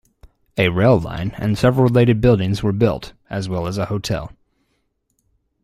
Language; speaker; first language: English; native; English